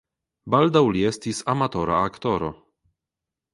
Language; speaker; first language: Esperanto; non-native, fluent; Polish